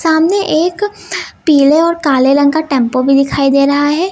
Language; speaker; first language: Hindi; native; Hindi